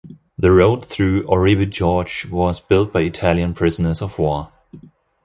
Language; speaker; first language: English; non-native, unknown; German